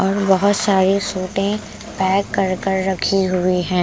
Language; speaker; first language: Hindi; non-native, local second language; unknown